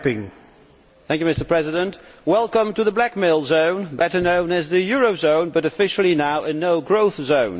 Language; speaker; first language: English; non-native, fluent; Dutch